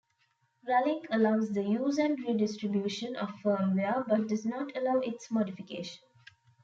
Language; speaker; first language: English; non-native, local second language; Tamil